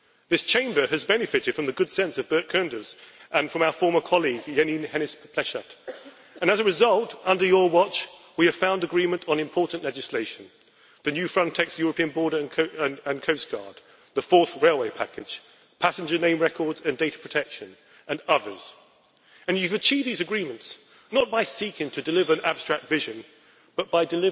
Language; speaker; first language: English; native; English